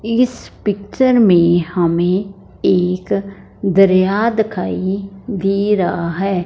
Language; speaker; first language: Hindi; non-native, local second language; Punjabi